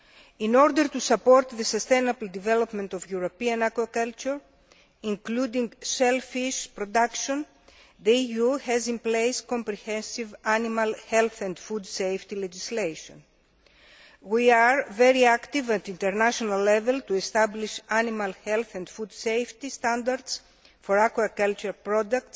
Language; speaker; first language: English; non-native, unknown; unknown